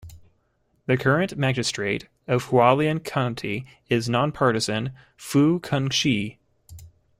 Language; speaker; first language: English; native; English